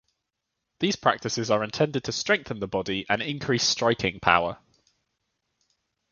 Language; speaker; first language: English; native; English